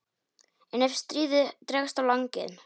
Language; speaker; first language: Icelandic; non-native, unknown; Polish